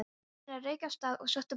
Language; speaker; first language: Icelandic; non-native, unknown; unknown